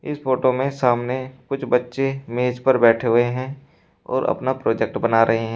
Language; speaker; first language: Hindi; native; Hindi